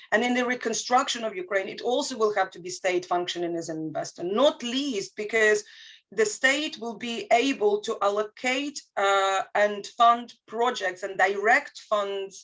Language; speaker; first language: English; non-native, fluent; Ukrainian